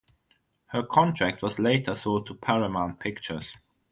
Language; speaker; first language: English; non-native, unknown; German